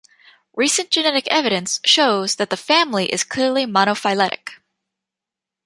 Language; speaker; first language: English; native; English